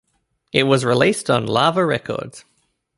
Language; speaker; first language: English; native; English